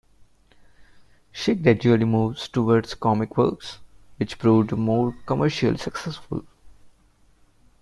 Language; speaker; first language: English; non-native, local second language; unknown